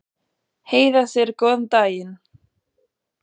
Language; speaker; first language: Icelandic; non-native, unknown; German